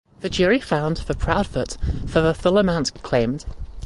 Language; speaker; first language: English; native; English